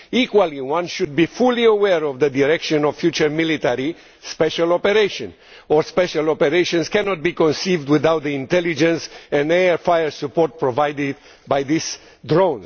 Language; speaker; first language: English; non-native, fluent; Romanian